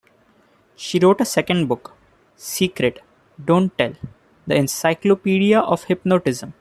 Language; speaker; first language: English; non-native, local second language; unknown